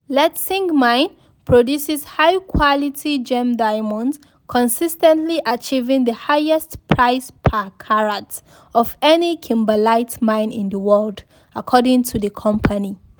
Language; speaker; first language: English; non-native, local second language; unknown